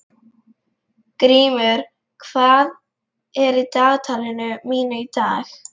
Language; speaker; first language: Icelandic; non-native, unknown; Lithuanian